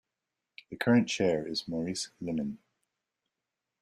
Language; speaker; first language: English; native; English